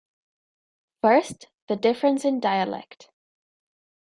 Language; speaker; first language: English; native; English